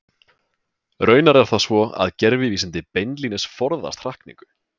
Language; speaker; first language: Icelandic; native; Icelandic